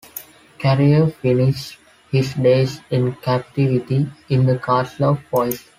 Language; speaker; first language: English; non-native, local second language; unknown